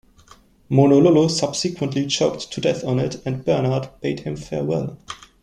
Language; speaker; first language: English; non-native, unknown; German